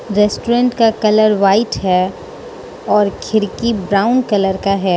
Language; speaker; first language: Hindi; non-native, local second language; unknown